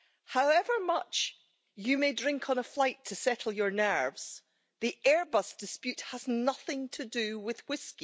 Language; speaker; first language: English; native; English